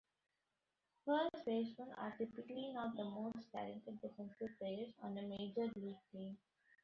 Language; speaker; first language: English; non-native, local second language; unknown